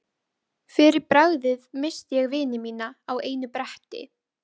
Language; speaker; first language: Icelandic; native; Icelandic